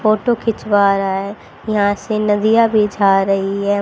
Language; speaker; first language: Hindi; native; Hindi